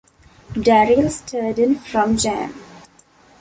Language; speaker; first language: English; non-native, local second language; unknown